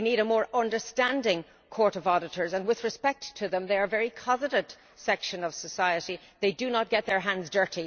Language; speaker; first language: English; native; English